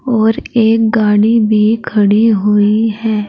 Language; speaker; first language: Hindi; native; Hindi